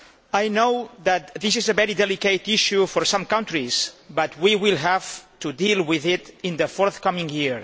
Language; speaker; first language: English; non-native, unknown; Catalan